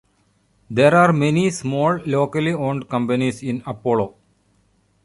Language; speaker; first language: English; non-native, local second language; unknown